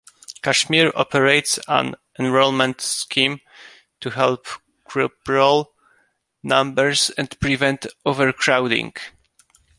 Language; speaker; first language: English; non-native, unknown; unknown